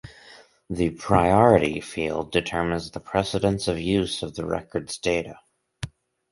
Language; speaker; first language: English; native; English